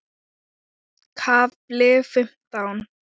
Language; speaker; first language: Icelandic; non-native, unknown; Thai